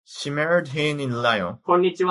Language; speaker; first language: English; native; English